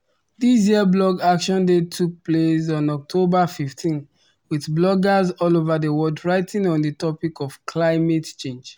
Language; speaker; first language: English; non-native, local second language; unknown